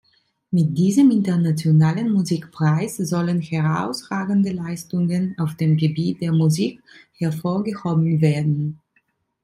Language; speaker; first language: German; non-native, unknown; Italian